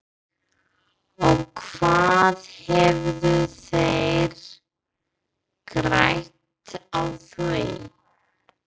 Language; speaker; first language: Icelandic; non-native, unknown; English